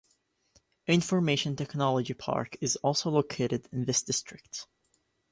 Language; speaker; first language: English; native; English